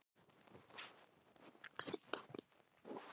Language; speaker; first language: Icelandic; non-native, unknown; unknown